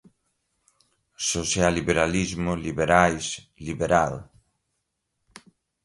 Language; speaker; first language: Portuguese; non-native, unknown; Galician